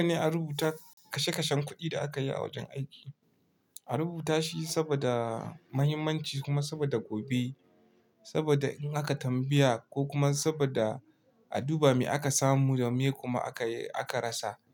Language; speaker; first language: Hausa; non-native, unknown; Igbo